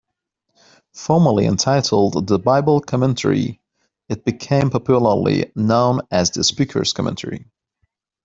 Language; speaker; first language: English; non-native, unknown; Persian